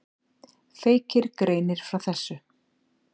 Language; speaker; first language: Icelandic; native; Icelandic